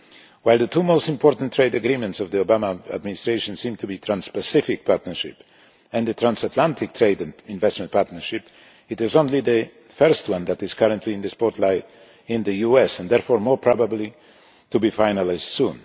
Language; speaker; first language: English; non-native, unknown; Polish